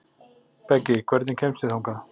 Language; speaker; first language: Icelandic; native; Icelandic